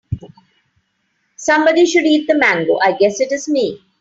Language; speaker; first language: English; non-native, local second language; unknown